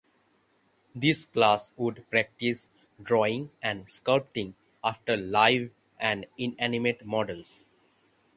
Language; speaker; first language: English; non-native, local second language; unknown